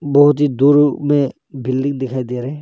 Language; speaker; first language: Hindi; non-native, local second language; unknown